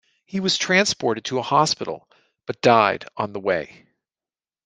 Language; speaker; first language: English; native; English